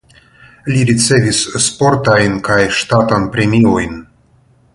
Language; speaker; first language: Esperanto; non-native, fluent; Russian